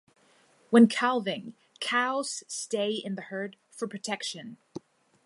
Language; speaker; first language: English; non-native, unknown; Thai